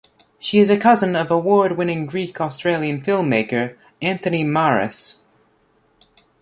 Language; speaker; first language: English; native; English